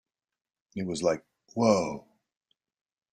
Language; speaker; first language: English; native; English